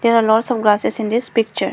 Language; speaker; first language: English; non-native, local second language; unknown